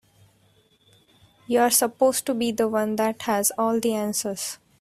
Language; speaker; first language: English; non-native, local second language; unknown